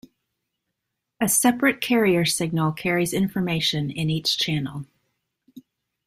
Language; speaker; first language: English; native; English